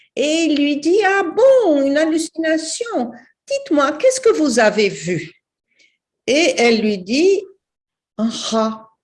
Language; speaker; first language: French; non-native, fluent; Portuguese